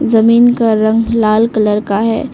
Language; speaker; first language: Hindi; early bilingual, other home language; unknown